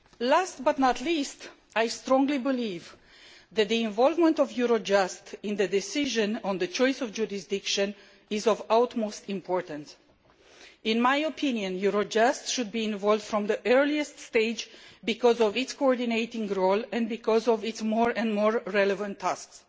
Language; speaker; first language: English; non-native, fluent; Romanian